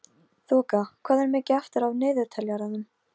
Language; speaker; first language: Icelandic; non-native, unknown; Polish